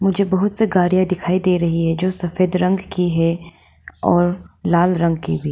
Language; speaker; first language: Hindi; non-native, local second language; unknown